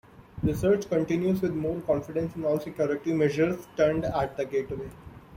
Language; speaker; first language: English; non-native, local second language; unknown